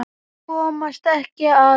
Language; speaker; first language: Icelandic; native; Icelandic